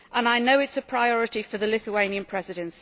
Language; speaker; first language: English; native; English